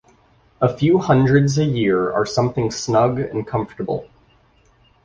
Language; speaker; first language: English; native; English